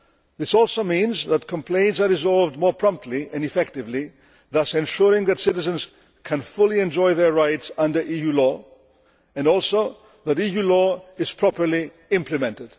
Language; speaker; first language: English; non-native, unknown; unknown